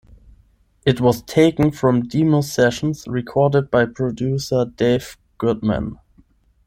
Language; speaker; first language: English; non-native, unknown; German